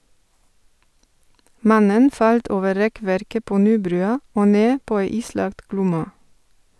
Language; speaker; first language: Norwegian; non-native, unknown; Bulgarian